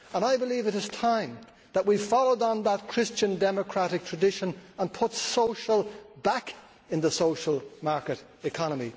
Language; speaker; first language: English; native; English